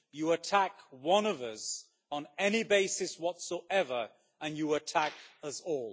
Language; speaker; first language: English; native; English